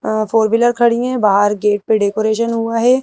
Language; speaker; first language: Hindi; native; Hindi